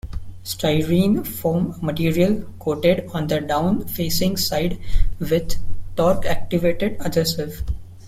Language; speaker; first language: English; non-native, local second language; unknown